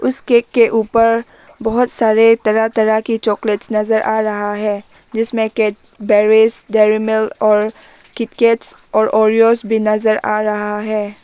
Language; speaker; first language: Hindi; non-native, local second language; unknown